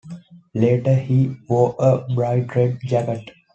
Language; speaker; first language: English; non-native, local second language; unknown